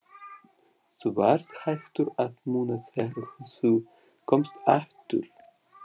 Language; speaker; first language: Icelandic; non-native, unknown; Russian